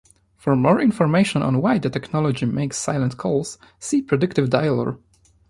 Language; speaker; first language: English; non-native, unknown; Polish